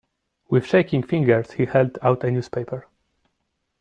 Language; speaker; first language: English; non-native, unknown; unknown